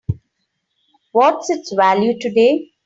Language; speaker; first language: English; non-native, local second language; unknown